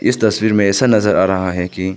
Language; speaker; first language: Hindi; non-native, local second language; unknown